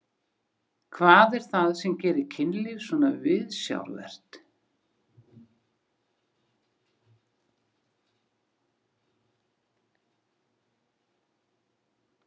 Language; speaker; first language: Icelandic; native; Icelandic